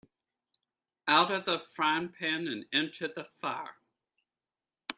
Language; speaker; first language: English; native; English